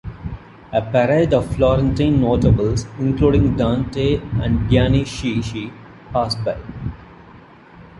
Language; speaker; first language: English; non-native, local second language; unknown